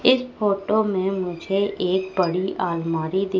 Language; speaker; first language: Hindi; native; Hindi